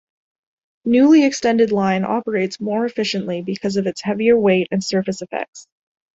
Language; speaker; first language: English; native; English